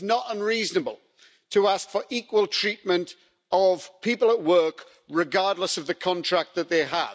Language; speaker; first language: English; native; English